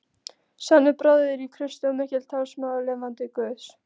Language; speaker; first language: Icelandic; non-native, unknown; Polish